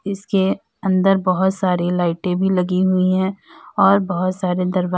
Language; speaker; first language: Hindi; native; Hindi